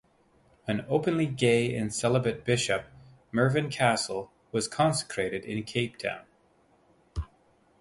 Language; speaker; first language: English; native; English